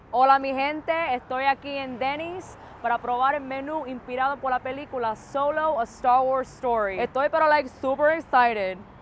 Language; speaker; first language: Spanish; early bilingual, other home language; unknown